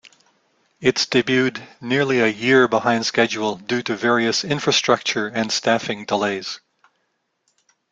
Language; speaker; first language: English; native; English